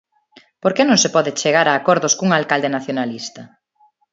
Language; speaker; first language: Galician; non-native, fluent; Spanish